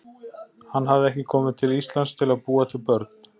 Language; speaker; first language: Icelandic; native; Icelandic